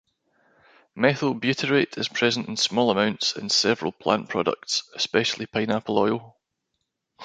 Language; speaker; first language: English; native; English